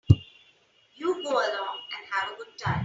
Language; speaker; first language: English; non-native, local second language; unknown